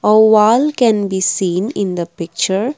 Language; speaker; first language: English; non-native, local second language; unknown